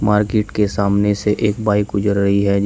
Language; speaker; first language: Hindi; native; Hindi